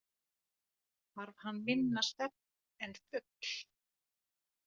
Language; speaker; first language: Icelandic; non-native, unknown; Finnish